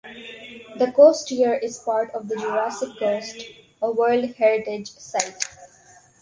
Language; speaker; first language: English; non-native, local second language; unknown